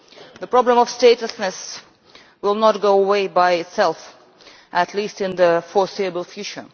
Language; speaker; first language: English; non-native, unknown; Russian